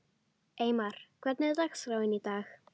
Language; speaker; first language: Icelandic; native; Icelandic